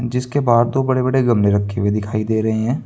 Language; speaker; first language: Hindi; native; Hindi